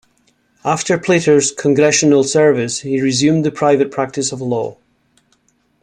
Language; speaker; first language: English; native; English